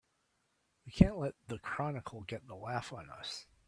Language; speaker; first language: English; native; English